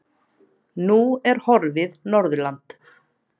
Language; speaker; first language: Icelandic; native; Icelandic